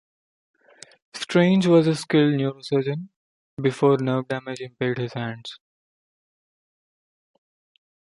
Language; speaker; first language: English; non-native, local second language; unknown